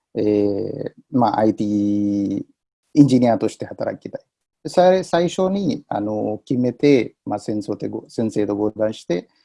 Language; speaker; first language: Japanese; non-native, fluent; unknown